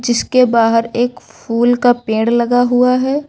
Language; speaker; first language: Hindi; native; Hindi